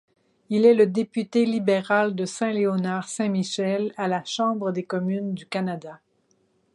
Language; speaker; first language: French; native; French